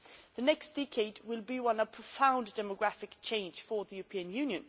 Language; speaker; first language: English; non-native, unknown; Swedish